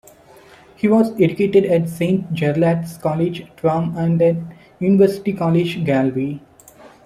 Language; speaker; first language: English; non-native, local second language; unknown